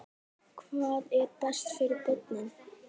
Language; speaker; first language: Icelandic; native; Icelandic